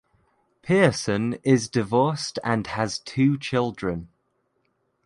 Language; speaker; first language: English; native; English